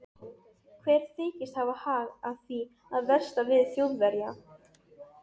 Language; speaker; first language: Icelandic; non-native, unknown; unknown